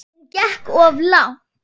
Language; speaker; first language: Icelandic; non-native, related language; Swedish